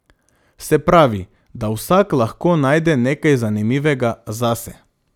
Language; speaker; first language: Slovenian; non-native, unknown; Macedonian